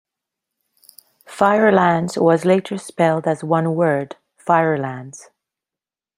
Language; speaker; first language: English; non-native, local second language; French